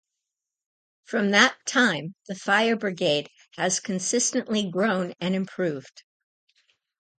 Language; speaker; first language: English; native; English